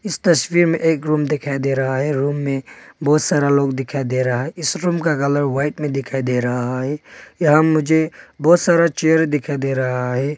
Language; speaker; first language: Hindi; non-native, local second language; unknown